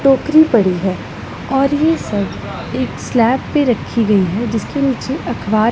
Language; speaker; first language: Hindi; non-native, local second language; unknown